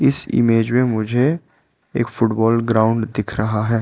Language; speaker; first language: Hindi; non-native, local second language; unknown